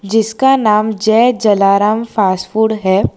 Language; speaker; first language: Hindi; non-native, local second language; Gujarati